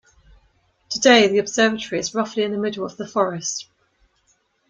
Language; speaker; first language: English; native; English